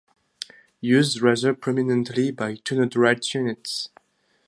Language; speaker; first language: English; non-native, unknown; French